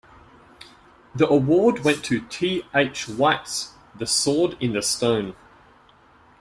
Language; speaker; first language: English; native; English